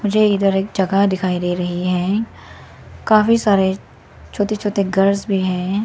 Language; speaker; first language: Hindi; early bilingual, other home language; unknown